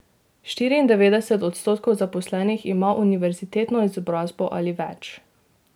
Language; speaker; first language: Slovenian; native; Slovenian